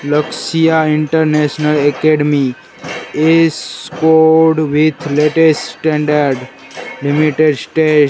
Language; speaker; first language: Hindi; non-native, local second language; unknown